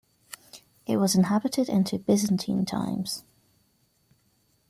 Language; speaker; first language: English; native; English